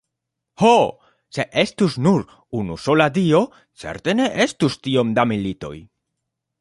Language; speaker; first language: Esperanto; non-native, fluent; Spanish